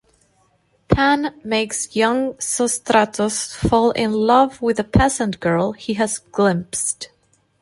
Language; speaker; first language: English; non-native, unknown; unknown